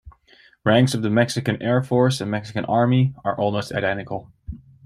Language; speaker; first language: English; native; English